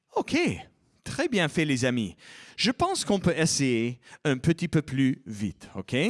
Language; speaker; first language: French; non-native, fluent; English